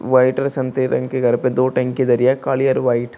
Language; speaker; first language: Hindi; native; Hindi